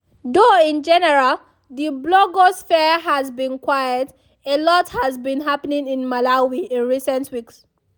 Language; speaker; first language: English; non-native, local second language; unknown